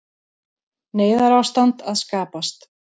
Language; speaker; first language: Icelandic; native; Icelandic